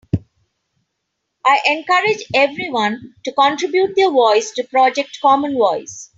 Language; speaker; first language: English; non-native, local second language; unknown